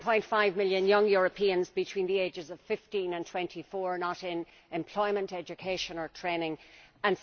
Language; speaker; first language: English; native; English